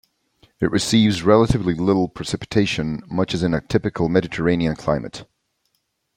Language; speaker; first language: English; native; English